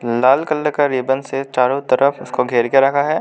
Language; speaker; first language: Hindi; non-native, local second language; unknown